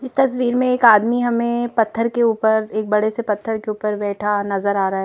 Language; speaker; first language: Hindi; native; Hindi